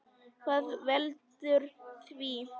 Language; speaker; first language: Icelandic; non-native, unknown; Polish